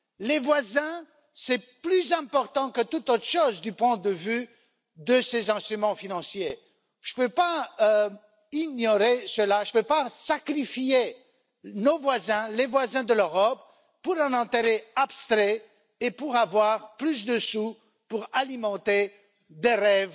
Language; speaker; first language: French; non-native, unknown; Romanian